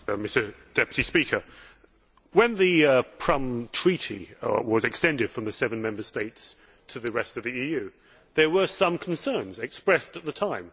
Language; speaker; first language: English; native; English